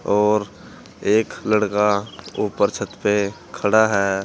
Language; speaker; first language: Hindi; native; Hindi